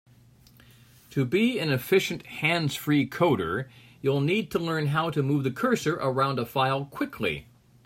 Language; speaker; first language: English; native; English